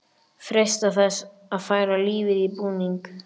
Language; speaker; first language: Icelandic; native; Icelandic